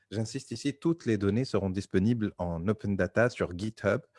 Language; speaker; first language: French; non-native, local second language; Arabic